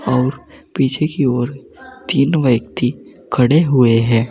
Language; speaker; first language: Hindi; native; Hindi